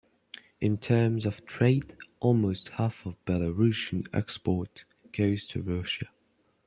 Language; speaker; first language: English; non-native, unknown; French